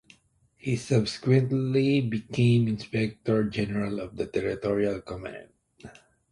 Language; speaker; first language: English; non-native, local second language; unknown